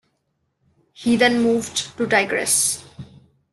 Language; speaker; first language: English; non-native, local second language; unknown